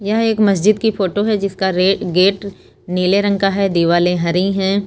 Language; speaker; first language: Hindi; native; Hindi